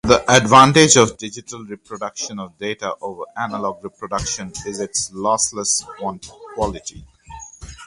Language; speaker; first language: English; non-native, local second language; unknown